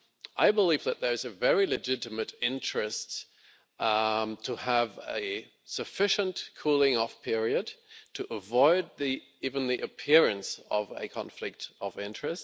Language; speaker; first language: English; non-native, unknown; German